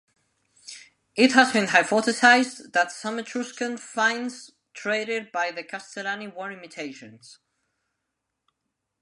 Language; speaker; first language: English; non-native, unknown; Spanish